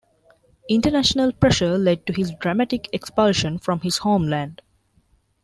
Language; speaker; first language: English; non-native, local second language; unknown